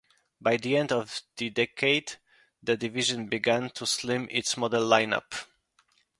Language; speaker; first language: English; non-native, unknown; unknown